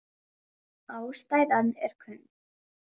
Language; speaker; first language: Icelandic; native; Icelandic